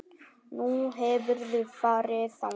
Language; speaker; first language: Icelandic; non-native, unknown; Vietnamese